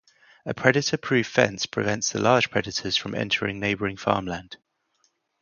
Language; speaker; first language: English; native; English